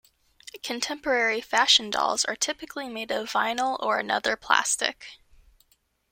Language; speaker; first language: English; native; English